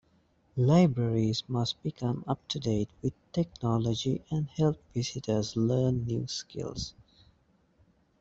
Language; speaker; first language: English; native; English